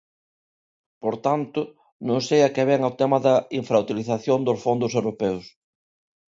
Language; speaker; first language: Galician; non-native, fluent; Spanish